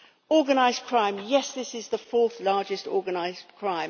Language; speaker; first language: English; native; English